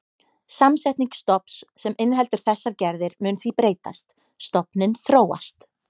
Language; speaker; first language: Icelandic; native; Icelandic